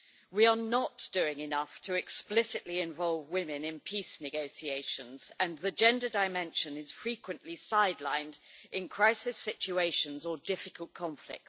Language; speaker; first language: English; native; English